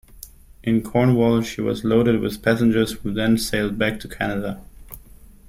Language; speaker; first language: English; non-native, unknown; German